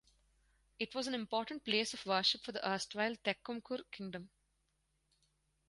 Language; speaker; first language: English; non-native, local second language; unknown